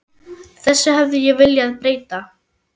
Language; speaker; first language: Icelandic; non-native, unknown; German